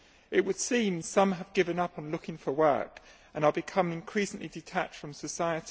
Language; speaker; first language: English; native; English